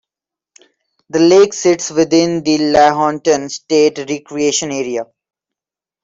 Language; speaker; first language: English; non-native, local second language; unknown